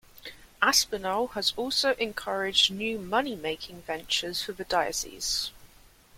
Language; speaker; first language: English; native; English